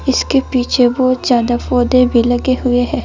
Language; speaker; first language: Hindi; native; Hindi